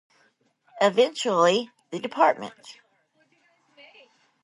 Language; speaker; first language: English; native; English